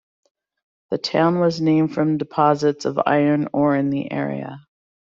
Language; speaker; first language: English; native; English